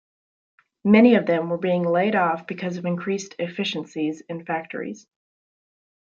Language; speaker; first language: English; native; English